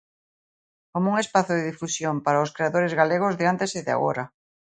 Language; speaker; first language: Galician; native; Galician